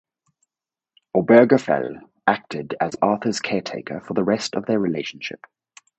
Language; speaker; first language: English; native; English